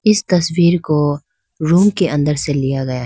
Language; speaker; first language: Hindi; non-native, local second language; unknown